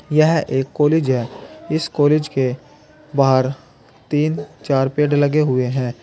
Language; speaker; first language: Hindi; native; Hindi